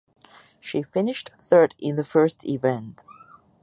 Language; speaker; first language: English; non-native, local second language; Cantonese